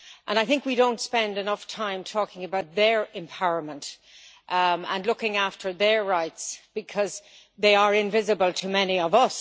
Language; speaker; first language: English; native; English